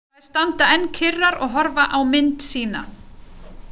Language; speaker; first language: Icelandic; native; Icelandic